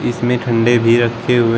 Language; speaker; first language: Hindi; native; Hindi